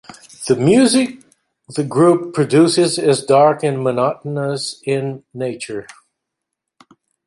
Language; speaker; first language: English; native; English